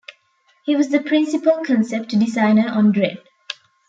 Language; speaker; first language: English; non-native, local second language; Tamil